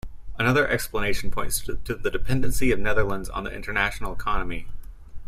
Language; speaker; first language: English; native; English